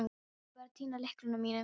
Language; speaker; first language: Icelandic; non-native, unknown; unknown